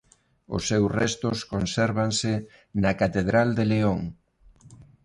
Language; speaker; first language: Galician; non-native, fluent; Spanish